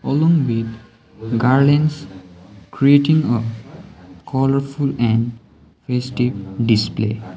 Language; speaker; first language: English; non-native, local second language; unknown